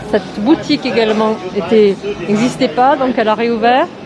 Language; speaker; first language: French; native; French